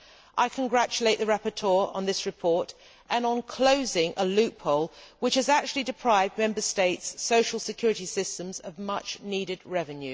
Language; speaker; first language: English; native; English